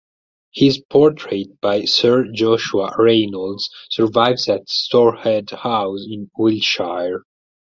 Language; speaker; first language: English; non-native, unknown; Italian